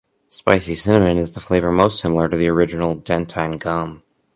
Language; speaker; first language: English; native; English